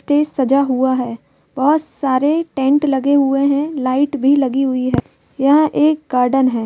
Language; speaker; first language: Hindi; native; Hindi